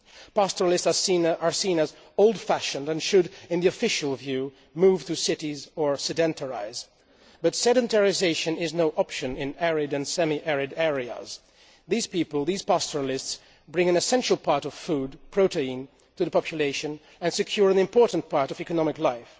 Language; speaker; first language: English; non-native, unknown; Dutch